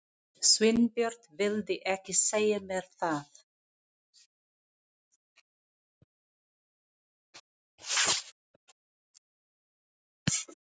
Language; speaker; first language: Icelandic; non-native, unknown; Filipino